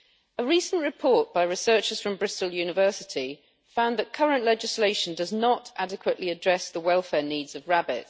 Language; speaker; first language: English; native; English